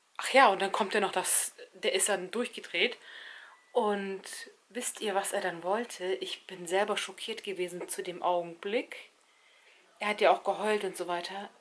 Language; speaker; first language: German; early bilingual, other home language; Turkish